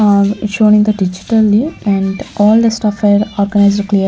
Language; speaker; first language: English; non-native, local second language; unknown